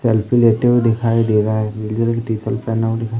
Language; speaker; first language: Hindi; native; Hindi